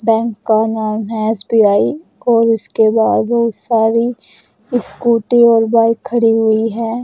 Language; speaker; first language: Hindi; native; Hindi